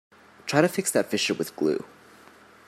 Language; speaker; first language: English; native; English